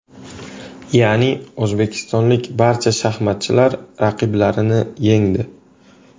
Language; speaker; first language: Uzbek; native; Uzbek